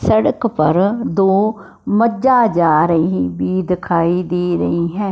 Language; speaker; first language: Hindi; non-native, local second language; Punjabi